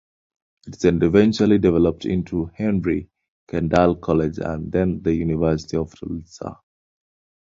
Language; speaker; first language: English; non-native, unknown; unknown